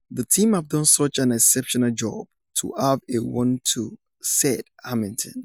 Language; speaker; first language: English; non-native, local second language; Yoruba